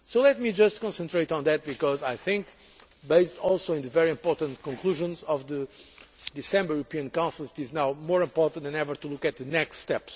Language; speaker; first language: English; non-native, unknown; Portuguese